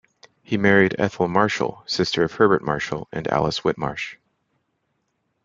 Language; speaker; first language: English; native; English